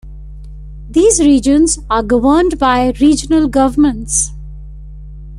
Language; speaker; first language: English; non-native, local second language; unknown